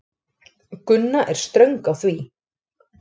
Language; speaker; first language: Icelandic; native; Icelandic